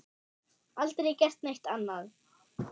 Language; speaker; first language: Icelandic; non-native, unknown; German